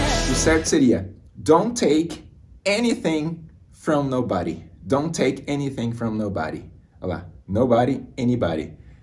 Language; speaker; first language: English; non-native, fluent; Portuguese